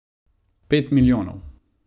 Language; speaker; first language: Slovenian; non-native, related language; Croatian